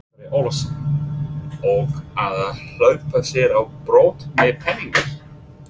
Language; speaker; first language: Icelandic; non-native, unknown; English